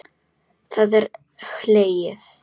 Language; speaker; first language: Icelandic; non-native, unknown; Polish